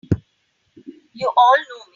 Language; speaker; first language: English; non-native, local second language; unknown